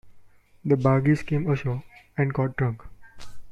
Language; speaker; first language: English; non-native, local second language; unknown